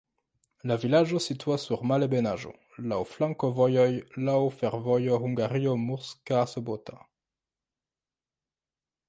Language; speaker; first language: Esperanto; non-native, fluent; French